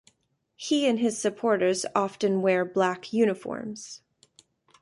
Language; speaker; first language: English; native; English